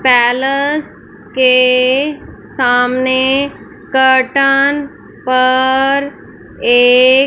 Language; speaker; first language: Hindi; non-native, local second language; Punjabi